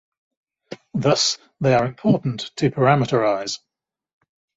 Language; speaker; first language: English; native; English